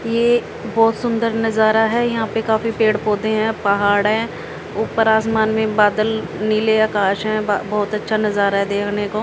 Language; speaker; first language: Hindi; native; Hindi